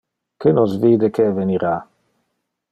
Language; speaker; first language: Interlingua; non-native, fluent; Dutch